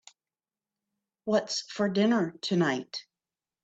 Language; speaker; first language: English; native; English